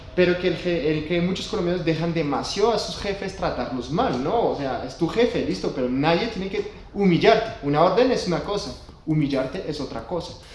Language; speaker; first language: Spanish; non-native, fluent; French